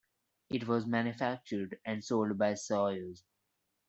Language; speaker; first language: English; non-native, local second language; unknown